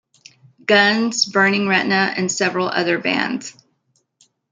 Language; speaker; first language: English; native; English